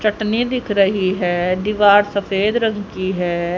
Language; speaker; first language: Hindi; native; Hindi